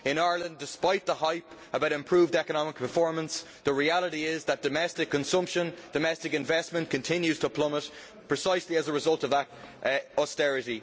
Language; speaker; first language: English; native; English